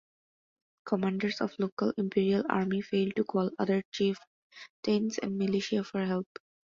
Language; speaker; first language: English; non-native, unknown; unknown